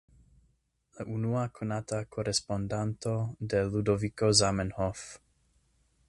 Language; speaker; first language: Esperanto; non-native, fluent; English